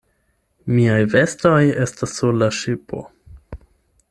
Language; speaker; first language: Esperanto; non-native, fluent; German